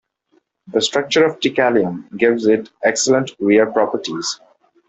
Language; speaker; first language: English; non-native, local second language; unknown